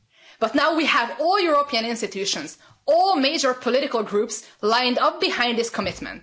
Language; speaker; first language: English; non-native, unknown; Hungarian